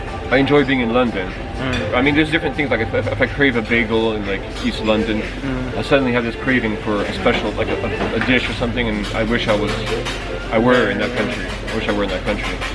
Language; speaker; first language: English; native; English